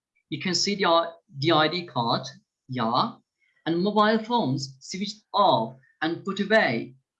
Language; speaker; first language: English; non-native, fluent; Turkish